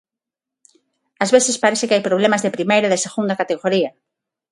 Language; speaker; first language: Galician; non-native, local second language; Spanish